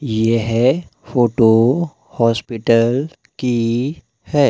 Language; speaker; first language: Hindi; native; Hindi